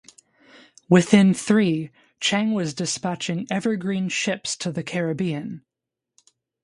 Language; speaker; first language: English; native; English